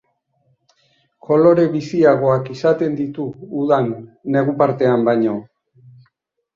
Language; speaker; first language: Basque; native; Basque